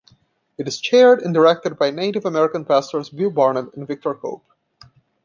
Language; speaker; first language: English; non-native, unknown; Portuguese